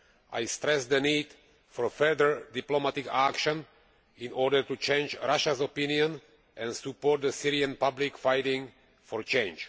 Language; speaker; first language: English; non-native, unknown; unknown